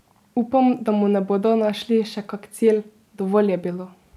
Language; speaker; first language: Slovenian; native; Slovenian